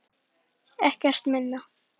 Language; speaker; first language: Icelandic; native; Icelandic